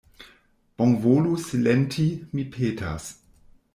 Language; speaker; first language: Esperanto; non-native, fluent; German